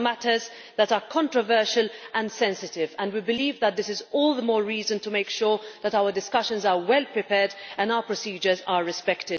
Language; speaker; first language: English; non-native, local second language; Maltese